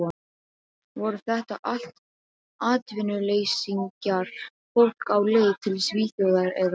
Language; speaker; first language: Icelandic; non-native, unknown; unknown